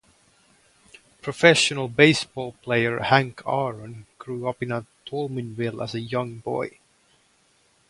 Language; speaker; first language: English; native; English